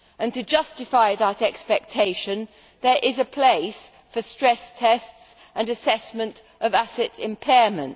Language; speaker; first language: English; native; English